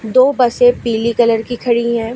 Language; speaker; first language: Hindi; native; Hindi